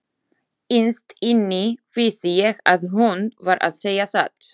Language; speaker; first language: Icelandic; non-native, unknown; Slovak